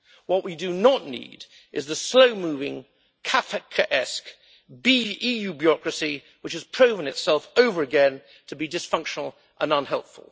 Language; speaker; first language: English; native; English